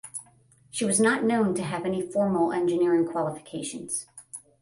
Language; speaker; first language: English; native; English